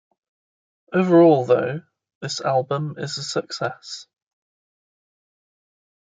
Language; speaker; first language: English; native; English